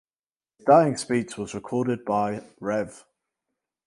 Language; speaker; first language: English; native; English